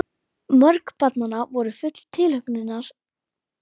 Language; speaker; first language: Icelandic; native; Icelandic